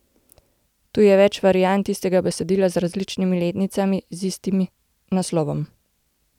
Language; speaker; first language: Slovenian; native; Slovenian